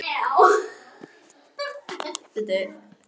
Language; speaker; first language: Icelandic; native; Icelandic